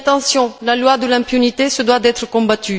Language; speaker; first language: French; non-native, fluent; Bulgarian